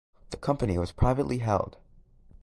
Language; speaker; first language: English; native; English